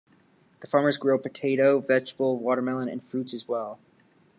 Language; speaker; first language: English; native; English